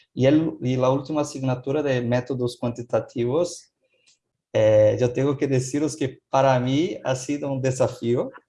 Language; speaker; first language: Spanish; non-native, fluent; Portuguese